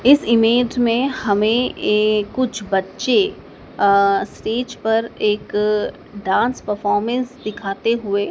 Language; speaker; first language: Hindi; native; Hindi